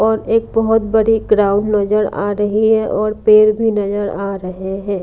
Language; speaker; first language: Hindi; non-native, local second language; Punjabi